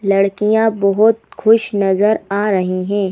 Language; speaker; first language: Hindi; native; Hindi